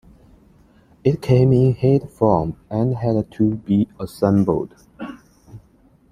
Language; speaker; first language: English; non-native, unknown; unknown